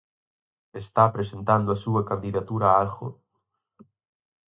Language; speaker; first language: Galician; native; Galician